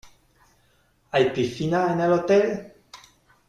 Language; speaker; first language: Spanish; non-native, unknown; German